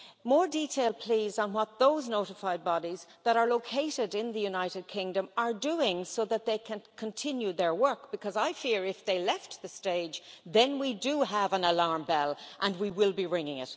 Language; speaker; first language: English; native; English